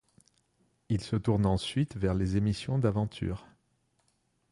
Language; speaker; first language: French; non-native, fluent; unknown